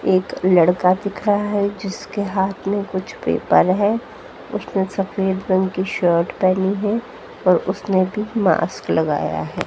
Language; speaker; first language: Hindi; native; Hindi